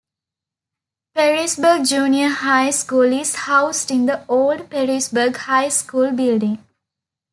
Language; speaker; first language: English; non-native, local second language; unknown